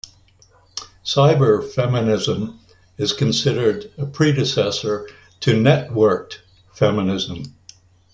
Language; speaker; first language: English; native; English